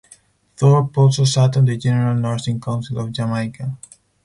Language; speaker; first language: English; non-native, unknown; Spanish